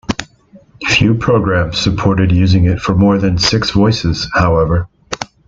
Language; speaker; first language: English; native; English